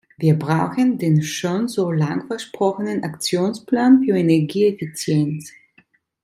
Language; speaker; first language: German; non-native, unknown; Italian